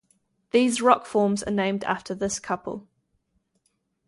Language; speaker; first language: English; native; English